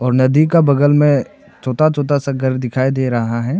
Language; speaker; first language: Hindi; non-native, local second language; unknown